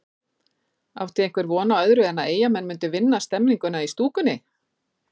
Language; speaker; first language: Icelandic; native; Icelandic